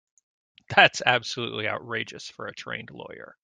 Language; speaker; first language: English; native; English